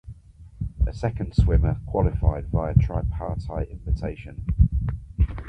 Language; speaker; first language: English; native; English